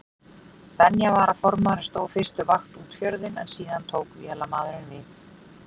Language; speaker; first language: Icelandic; native; Icelandic